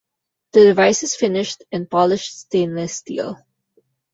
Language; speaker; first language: English; non-native, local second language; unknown